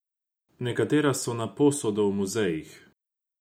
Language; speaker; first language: Slovenian; non-native, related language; Croatian